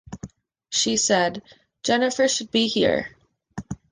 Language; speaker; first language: English; native; English